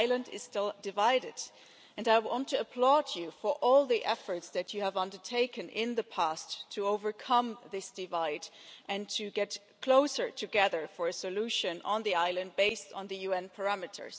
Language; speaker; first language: English; non-native, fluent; German